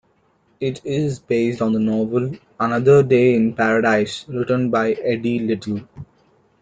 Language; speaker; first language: English; non-native, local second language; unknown